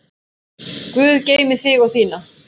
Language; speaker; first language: Icelandic; native; Icelandic